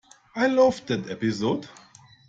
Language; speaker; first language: English; non-native, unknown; German